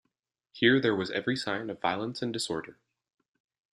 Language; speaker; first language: English; native; English